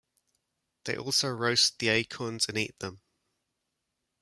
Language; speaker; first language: English; native; English